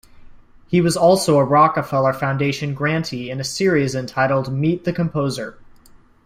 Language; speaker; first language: English; native; English